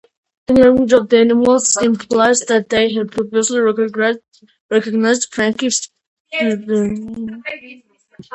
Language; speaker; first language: English; non-native, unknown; Georgian